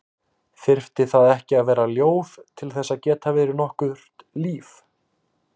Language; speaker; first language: Icelandic; native; Icelandic